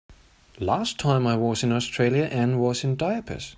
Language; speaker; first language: English; non-native, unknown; German